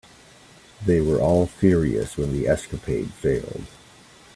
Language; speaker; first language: English; native; English